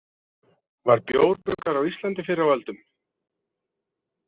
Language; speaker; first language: Icelandic; native; Icelandic